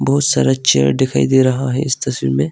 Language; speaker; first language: Hindi; early bilingual, other home language; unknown